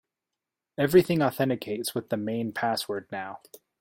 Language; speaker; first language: English; native; English